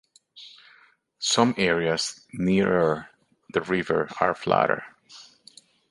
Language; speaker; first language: English; native; English